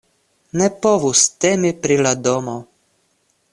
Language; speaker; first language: Esperanto; non-native, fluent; Russian